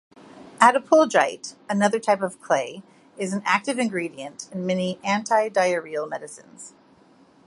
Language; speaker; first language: English; native; English